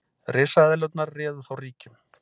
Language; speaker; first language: Icelandic; native; Icelandic